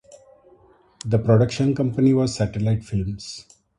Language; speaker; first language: English; non-native, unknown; Marathi